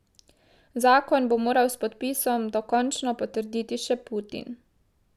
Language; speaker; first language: Slovenian; native; Slovenian